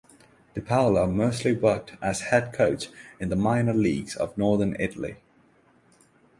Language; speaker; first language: English; non-native, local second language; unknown